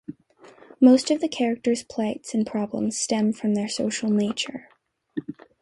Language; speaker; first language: English; native; English